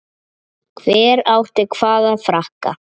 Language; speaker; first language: Icelandic; native; Icelandic